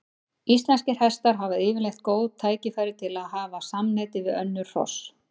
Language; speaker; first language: Icelandic; native; Icelandic